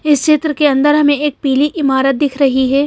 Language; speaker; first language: Hindi; native; Hindi